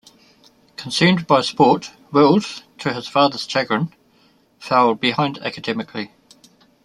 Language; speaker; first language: English; native; English